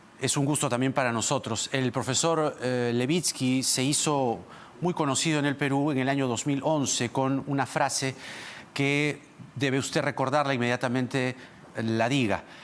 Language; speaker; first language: Spanish; native; Spanish